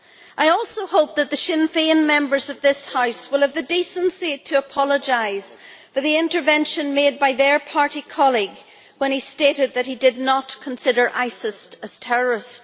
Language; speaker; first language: English; native; English